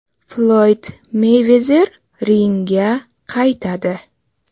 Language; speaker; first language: Uzbek; native; Uzbek